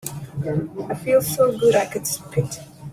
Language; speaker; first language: English; non-native, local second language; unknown